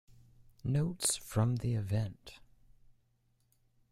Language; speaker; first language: English; native; English